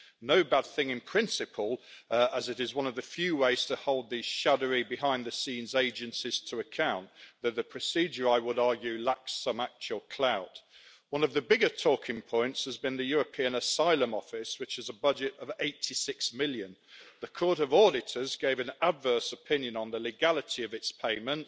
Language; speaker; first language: English; native; English